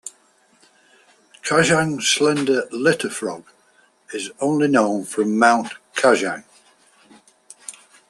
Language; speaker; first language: English; native; English